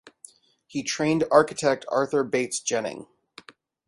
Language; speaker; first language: English; native; English